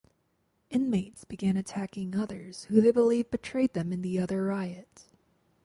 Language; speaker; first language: English; native; English